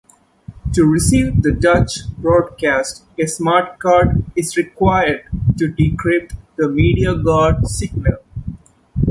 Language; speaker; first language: English; non-native, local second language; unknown